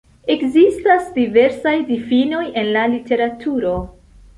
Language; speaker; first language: Esperanto; non-native, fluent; Central Kurdish